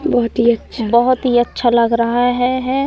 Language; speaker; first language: Hindi; native; Hindi